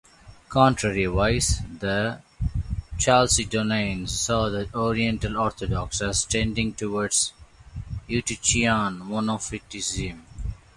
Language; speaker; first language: English; non-native, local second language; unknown